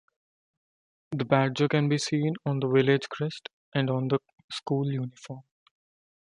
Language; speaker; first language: English; non-native, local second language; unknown